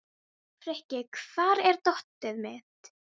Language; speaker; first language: Icelandic; non-native, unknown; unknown